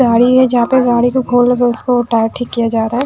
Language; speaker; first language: Hindi; non-native, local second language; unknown